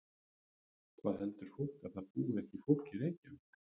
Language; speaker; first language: Icelandic; native; Icelandic